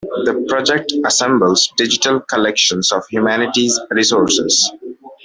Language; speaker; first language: English; non-native, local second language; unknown